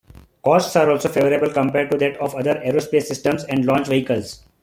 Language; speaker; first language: English; non-native, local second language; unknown